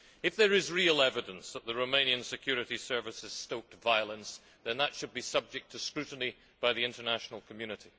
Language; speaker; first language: English; native; English